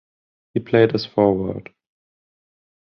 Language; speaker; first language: English; non-native, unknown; German